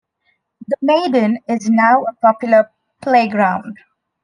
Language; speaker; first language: English; non-native, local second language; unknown